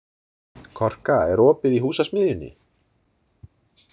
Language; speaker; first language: Icelandic; native; Icelandic